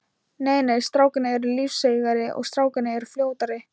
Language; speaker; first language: Icelandic; non-native, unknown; Thai